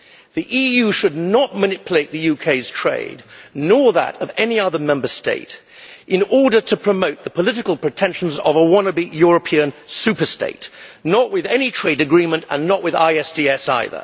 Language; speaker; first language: English; native; English